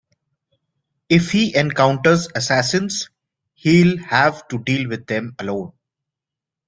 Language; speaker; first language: English; non-native, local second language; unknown